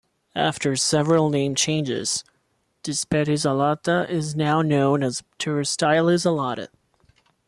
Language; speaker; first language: English; non-native, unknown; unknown